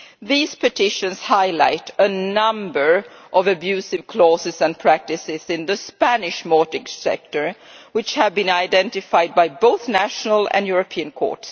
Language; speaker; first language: English; non-native, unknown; Swedish